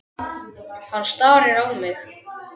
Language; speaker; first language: Icelandic; native; Icelandic